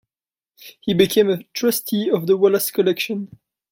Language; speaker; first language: English; non-native, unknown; French